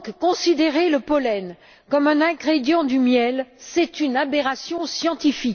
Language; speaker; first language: French; native; French